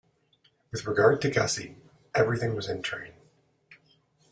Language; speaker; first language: English; native; English